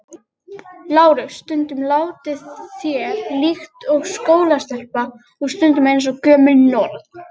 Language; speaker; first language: Icelandic; native; Icelandic